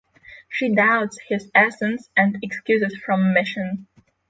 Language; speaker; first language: English; non-native, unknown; Polish